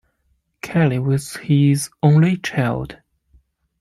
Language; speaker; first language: English; non-native, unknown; Chinese